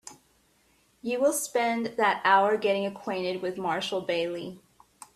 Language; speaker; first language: English; native; English